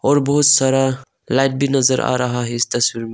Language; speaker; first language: Hindi; non-native, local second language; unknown